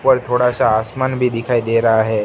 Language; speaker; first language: Hindi; non-native, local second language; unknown